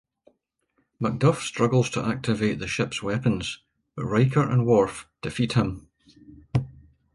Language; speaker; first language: English; native; English